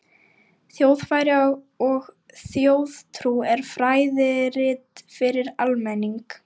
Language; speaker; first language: Icelandic; non-native, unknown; Lithuanian